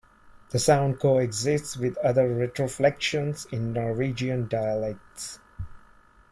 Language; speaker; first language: English; non-native, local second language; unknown